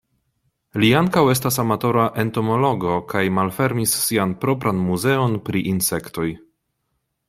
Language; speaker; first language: Esperanto; non-native, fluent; Polish